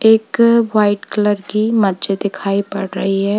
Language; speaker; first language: Hindi; native; Hindi